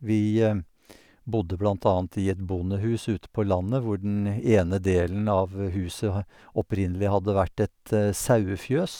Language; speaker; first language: Norwegian; native; Norwegian